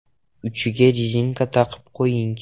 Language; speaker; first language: Uzbek; non-native, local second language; Russian